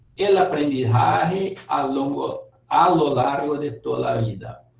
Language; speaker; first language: Spanish; non-native, related language; Portuguese